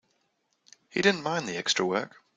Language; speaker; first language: English; native; English